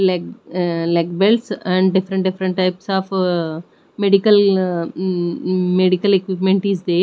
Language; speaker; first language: English; non-native, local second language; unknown